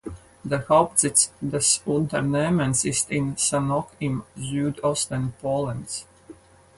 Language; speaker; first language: German; non-native, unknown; Latvian